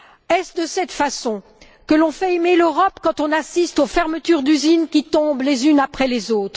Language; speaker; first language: French; native; French